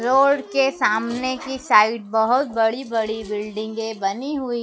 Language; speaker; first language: Hindi; native; Hindi